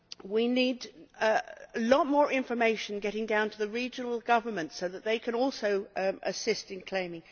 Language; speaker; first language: English; native; English